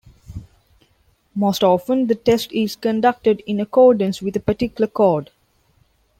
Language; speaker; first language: English; non-native, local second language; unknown